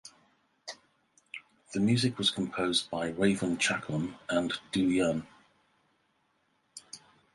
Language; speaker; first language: English; native; English